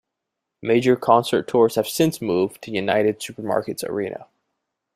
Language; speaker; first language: English; native; English